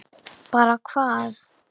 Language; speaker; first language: Icelandic; native; Icelandic